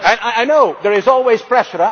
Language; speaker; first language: English; non-native, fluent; Dutch